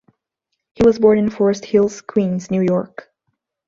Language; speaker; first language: English; non-native, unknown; Portuguese